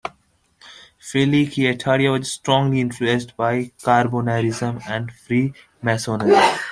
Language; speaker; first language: English; non-native, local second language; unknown